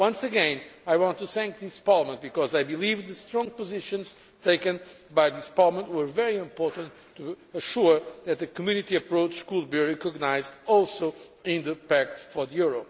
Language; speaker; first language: English; non-native, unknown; Portuguese